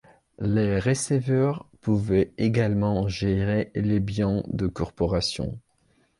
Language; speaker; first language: French; non-native, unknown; Belarusian